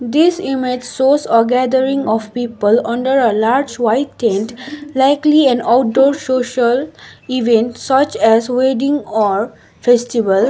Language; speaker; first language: English; non-native, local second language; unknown